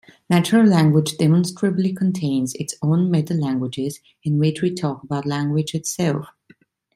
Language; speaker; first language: English; non-native, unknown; Italian